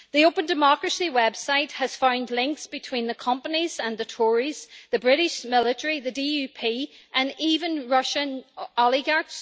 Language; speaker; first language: English; native; English